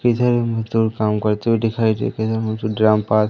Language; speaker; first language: Hindi; native; Hindi